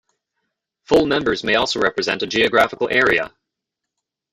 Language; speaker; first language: English; native; English